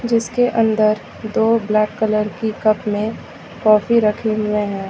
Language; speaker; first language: Hindi; native; Hindi